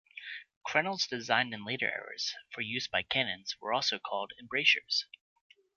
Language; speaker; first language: English; native; English